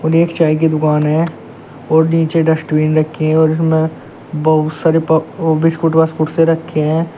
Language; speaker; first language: Hindi; native; Hindi